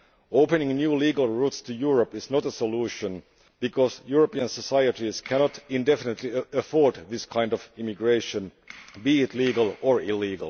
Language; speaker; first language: English; non-native, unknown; Finnish